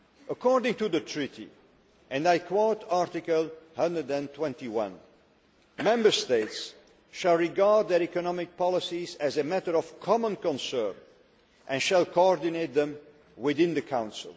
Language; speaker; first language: English; non-native, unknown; Dutch